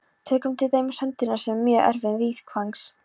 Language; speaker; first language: Icelandic; non-native, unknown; Polish